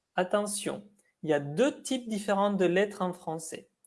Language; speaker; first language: French; non-native, fluent; Spanish